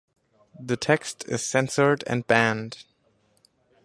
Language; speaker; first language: English; non-native, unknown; German